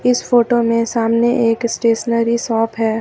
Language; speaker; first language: Hindi; native; Hindi